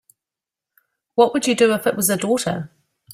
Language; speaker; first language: English; native; English